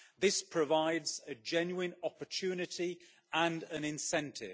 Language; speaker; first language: English; native; English